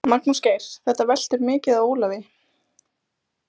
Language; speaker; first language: Icelandic; native; Icelandic